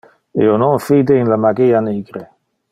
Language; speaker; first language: Interlingua; non-native, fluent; Dutch